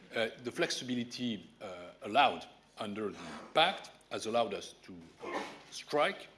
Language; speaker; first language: English; non-native, fluent; French